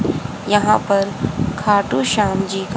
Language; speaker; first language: Hindi; native; Hindi